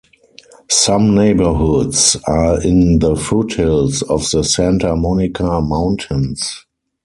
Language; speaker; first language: English; non-native, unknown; German